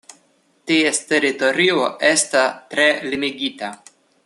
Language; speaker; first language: Esperanto; non-native, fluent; Russian